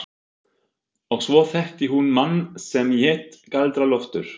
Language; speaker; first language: Icelandic; non-native, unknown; German